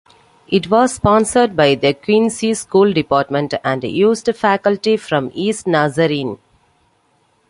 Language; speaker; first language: English; non-native, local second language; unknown